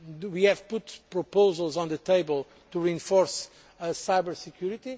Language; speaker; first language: English; non-native, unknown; Portuguese